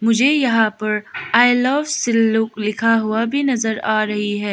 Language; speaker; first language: Hindi; non-native, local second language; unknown